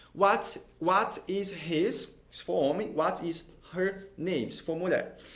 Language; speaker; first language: English; non-native, fluent; Portuguese